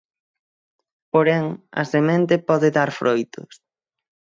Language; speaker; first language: Galician; native; Galician